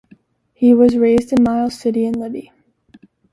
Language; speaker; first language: English; native; English